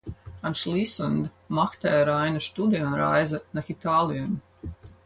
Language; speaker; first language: German; non-native, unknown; Latvian